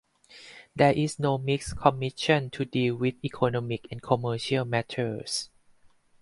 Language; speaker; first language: English; non-native, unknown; Thai